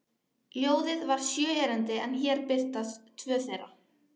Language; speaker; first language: Icelandic; native; Icelandic